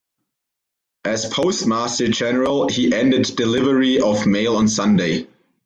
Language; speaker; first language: English; non-native, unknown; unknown